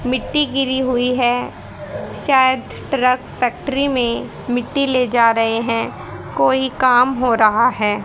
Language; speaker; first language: Hindi; native; Hindi